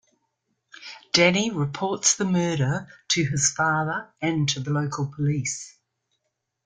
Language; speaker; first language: English; native; English